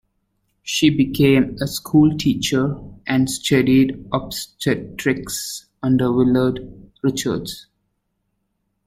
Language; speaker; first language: English; native; English